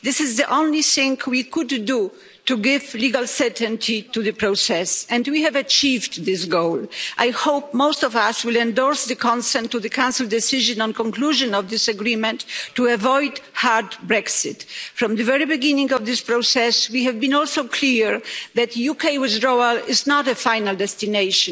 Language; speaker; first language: English; non-native, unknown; Polish